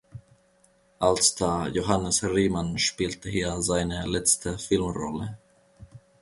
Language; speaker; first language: German; non-native, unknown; Finnish